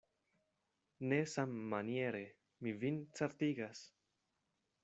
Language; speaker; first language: Esperanto; non-native, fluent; Spanish